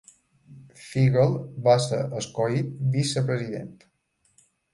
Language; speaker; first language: Catalan; native; Catalan